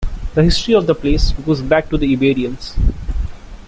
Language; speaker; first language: English; non-native, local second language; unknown